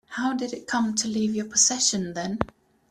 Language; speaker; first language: English; native; English